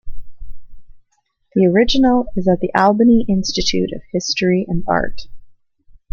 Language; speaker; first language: English; native; English